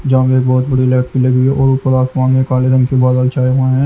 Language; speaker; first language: Hindi; native; Hindi